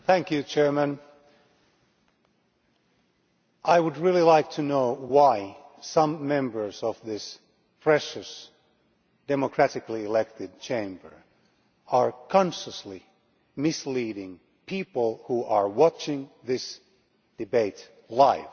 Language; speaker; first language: English; non-native, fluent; Finnish